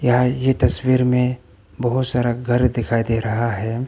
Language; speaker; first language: Hindi; non-native, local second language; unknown